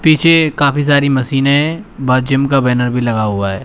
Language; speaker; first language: Hindi; native; Hindi